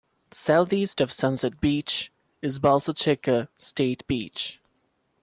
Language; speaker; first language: English; non-native, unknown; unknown